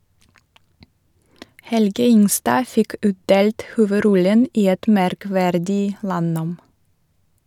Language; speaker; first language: Norwegian; non-native, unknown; Russian